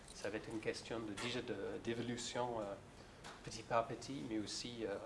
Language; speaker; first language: French; non-native, fluent; English